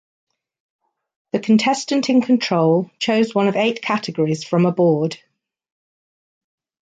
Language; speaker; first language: English; native; English